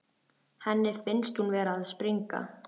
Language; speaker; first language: Icelandic; native; Icelandic